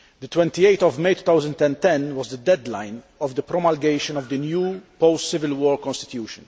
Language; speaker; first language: English; non-native, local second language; Maltese